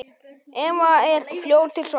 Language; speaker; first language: Icelandic; native; Icelandic